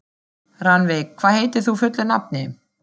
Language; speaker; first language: Icelandic; non-native, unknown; German